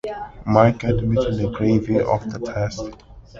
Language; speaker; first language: English; native; English